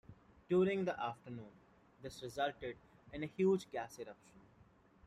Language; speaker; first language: English; non-native, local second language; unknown